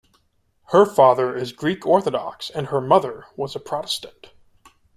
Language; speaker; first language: English; native; English